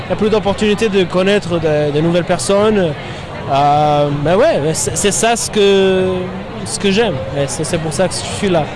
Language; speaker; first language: French; non-native, fluent; Portuguese